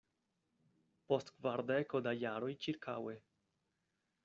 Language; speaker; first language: Esperanto; non-native, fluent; Spanish